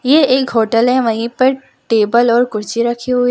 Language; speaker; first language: Hindi; non-native, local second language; Gujarati